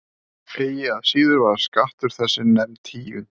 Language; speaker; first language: Icelandic; native; Icelandic